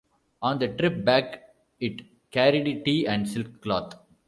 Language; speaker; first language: English; non-native, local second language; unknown